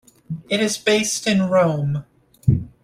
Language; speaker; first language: English; native; English